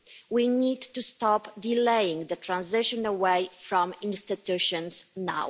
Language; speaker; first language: English; non-native, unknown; Polish